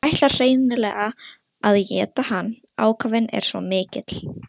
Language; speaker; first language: Icelandic; non-native, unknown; Russian